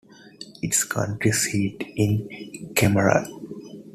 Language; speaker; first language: English; non-native, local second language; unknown